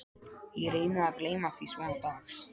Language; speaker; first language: Icelandic; non-native, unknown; Polish